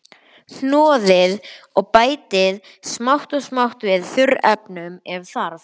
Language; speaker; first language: Icelandic; native; Icelandic